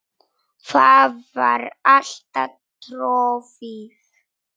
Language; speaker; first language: Icelandic; non-native, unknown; Polish